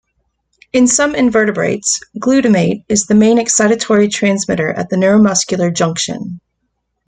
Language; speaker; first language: English; native; English